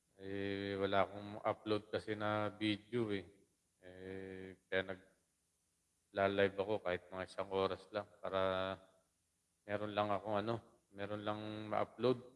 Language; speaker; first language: Filipino; non-native, local second language; Waray